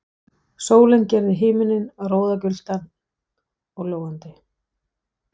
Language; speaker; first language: Icelandic; non-native, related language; Danish